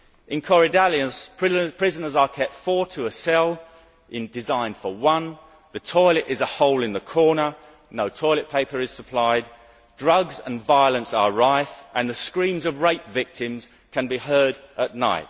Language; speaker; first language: English; native; English